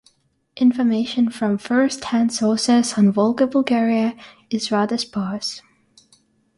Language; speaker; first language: English; non-native, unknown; Russian